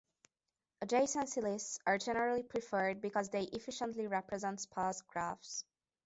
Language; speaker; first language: English; non-native, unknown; Hungarian